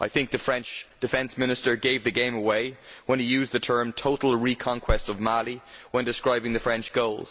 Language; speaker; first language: English; native; English